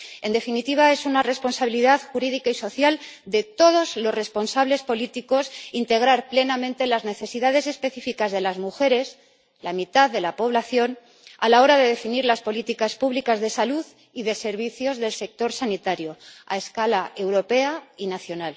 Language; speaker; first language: Spanish; native; Spanish